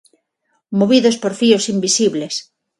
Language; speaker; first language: Galician; non-native, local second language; Spanish